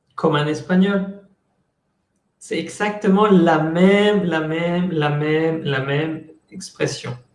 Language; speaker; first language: French; non-native, fluent; Spanish